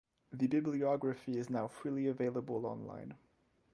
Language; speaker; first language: English; non-native, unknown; French